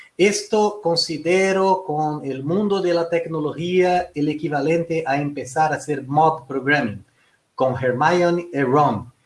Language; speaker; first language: Spanish; non-native, related language; Portuguese